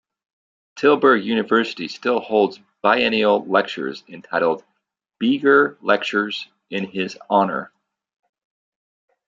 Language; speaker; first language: English; native; English